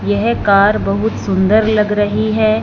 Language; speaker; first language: Hindi; non-native, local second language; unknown